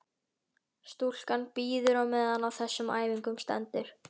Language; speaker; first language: Icelandic; native; Icelandic